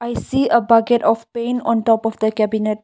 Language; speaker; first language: English; non-native, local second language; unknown